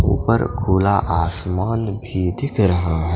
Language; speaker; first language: Hindi; non-native, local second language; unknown